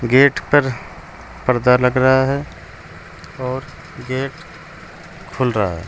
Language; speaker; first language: Hindi; native; Hindi